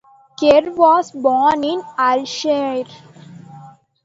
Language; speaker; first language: English; non-native, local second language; Tamil